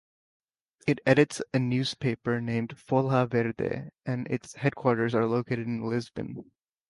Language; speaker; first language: English; native; English